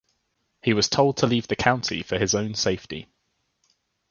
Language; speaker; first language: English; native; English